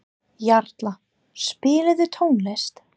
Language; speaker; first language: Icelandic; non-native, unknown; English